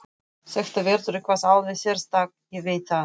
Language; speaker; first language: Icelandic; non-native, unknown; Russian